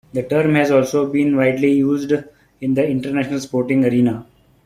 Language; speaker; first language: English; non-native, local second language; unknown